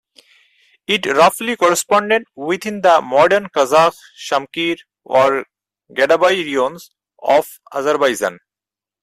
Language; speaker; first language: English; non-native, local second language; Bangla